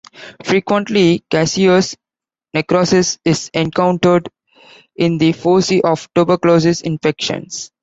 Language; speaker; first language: English; non-native, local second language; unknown